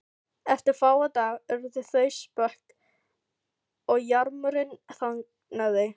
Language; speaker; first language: Icelandic; non-native, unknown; Filipino